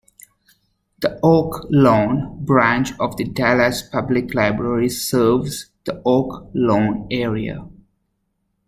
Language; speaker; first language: English; native; English